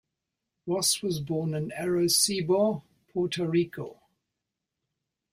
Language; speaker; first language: English; native; English